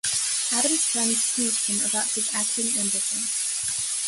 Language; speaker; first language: English; native; English